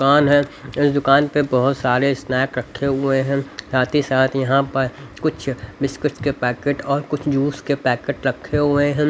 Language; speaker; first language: Hindi; native; Hindi